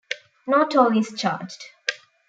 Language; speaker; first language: English; non-native, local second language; Tamil